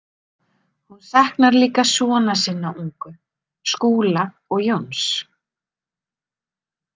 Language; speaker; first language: Icelandic; native; Icelandic